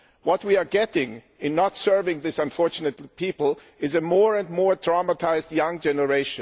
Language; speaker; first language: English; non-native, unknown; German